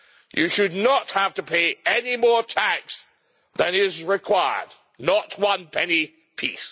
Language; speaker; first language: English; native; English